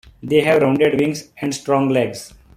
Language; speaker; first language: English; non-native, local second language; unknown